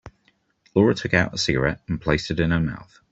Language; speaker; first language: English; native; English